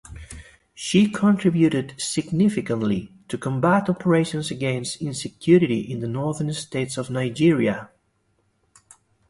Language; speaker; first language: English; non-native, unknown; Galician